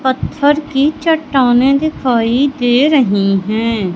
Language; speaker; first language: Hindi; native; Hindi